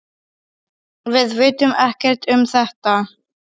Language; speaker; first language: Icelandic; non-native, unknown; Polish